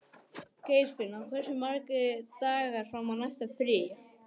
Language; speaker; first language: Icelandic; non-native, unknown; English